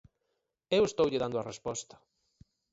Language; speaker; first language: Galician; native; Galician